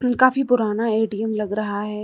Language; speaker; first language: Hindi; native; Hindi